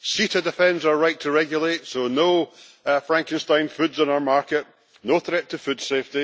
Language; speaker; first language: English; native; English